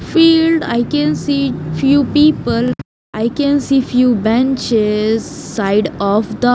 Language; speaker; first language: English; non-native, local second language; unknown